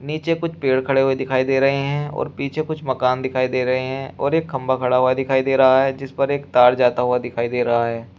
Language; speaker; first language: Hindi; native; Hindi